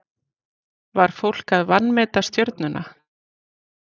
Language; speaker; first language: Icelandic; native; Icelandic